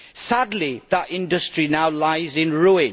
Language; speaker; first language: English; native; English